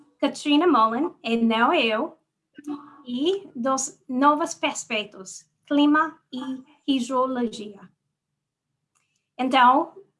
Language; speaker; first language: Portuguese; non-native, fluent; English